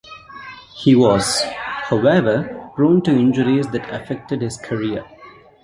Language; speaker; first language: English; non-native, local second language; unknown